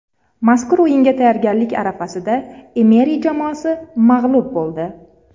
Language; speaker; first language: Uzbek; native; Uzbek